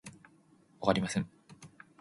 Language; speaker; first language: English; non-native, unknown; Japanese